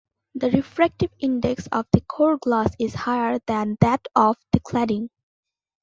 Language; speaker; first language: English; non-native, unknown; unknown